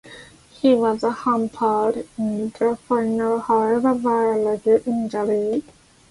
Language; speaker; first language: English; non-native, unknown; Japanese